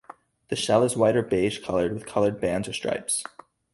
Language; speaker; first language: English; native; English